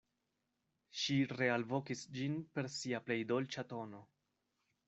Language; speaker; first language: Esperanto; non-native, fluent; Spanish